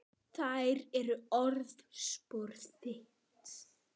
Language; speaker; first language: Icelandic; native; Icelandic